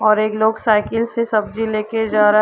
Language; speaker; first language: Hindi; native; Hindi